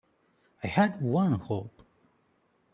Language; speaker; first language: English; non-native, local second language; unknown